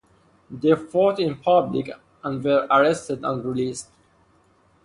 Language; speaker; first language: English; non-native, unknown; Persian